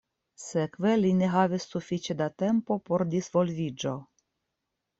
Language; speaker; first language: Esperanto; non-native, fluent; Russian